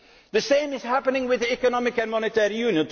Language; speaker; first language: English; non-native, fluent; Dutch